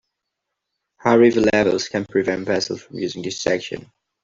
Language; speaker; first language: English; non-native, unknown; Catalan